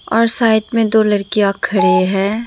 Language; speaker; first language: Hindi; non-native, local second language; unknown